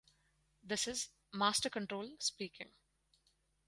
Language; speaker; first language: English; non-native, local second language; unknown